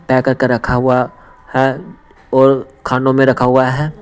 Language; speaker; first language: Hindi; non-native, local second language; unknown